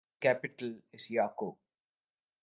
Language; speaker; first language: English; non-native, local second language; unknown